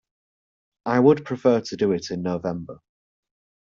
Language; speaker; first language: English; native; English